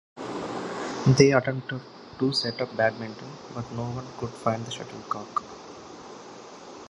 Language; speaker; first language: English; non-native, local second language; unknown